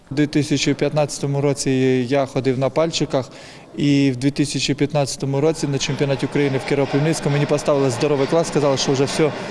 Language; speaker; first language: Ukrainian; non-native, local second language; Russian